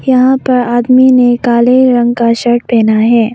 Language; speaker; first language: Hindi; non-native, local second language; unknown